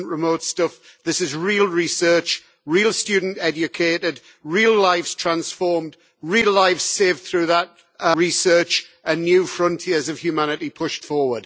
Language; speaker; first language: English; native; English